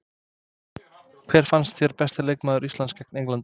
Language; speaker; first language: Icelandic; non-native, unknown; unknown